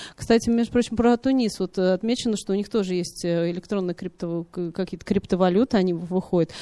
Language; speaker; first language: Russian; native; Russian